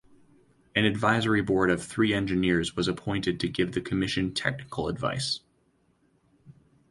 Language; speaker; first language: English; native; English